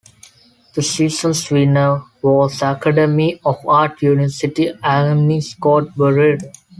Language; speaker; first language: English; non-native, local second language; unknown